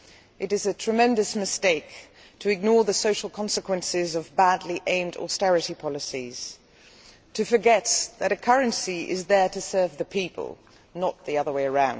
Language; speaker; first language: English; non-native, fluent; Dutch